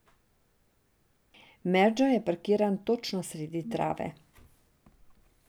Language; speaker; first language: Slovenian; non-native, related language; Serbian